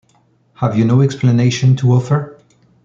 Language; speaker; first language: English; non-native, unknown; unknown